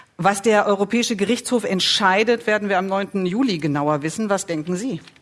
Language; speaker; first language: German; native; German